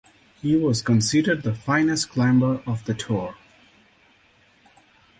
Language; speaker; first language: English; non-native, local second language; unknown